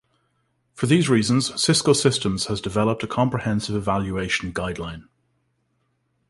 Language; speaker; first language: English; native; English